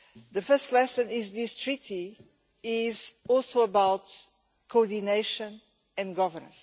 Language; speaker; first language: English; non-native, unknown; Portuguese